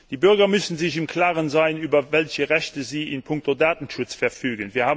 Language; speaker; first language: German; non-native, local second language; Luxembourgish